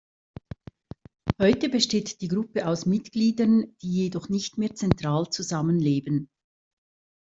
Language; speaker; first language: German; native; German